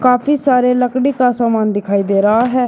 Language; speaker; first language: Hindi; native; Hindi